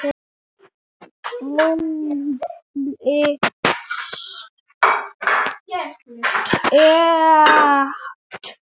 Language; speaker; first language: Icelandic; native; Icelandic